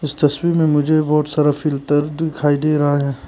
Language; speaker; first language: Hindi; early bilingual, other home language; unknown